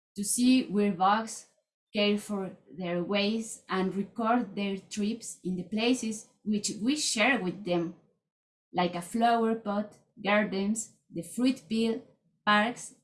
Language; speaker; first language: English; non-native, fluent; Spanish